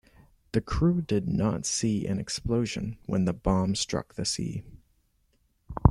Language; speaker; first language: English; native; English